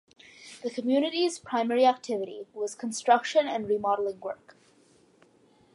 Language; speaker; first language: English; early bilingual, other home language; Malayalam